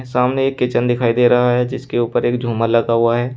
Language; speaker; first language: Hindi; native; Hindi